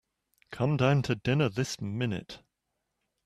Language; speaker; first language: English; native; English